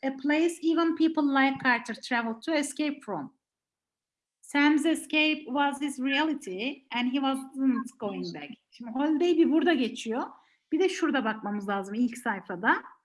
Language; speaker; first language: English; non-native, fluent; Turkish